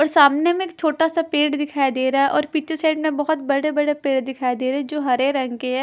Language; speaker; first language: Hindi; non-native, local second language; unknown